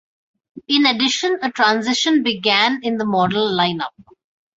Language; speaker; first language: English; non-native, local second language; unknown